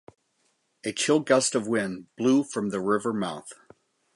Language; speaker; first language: English; native; English